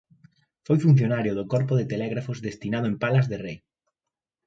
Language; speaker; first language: Galician; native; Galician